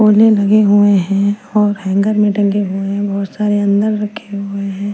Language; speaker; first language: Hindi; non-native, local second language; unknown